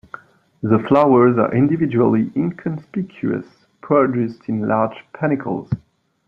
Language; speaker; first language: English; non-native, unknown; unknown